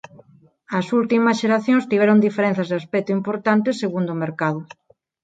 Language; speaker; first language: Galician; non-native, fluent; Spanish